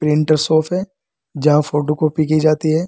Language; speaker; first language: Hindi; native; Hindi